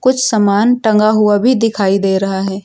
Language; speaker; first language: Hindi; native; Hindi